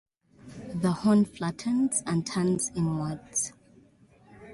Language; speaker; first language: English; native; English